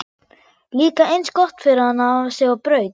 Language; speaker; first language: Icelandic; non-native, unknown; German